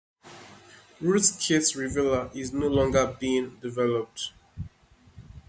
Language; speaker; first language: English; non-native, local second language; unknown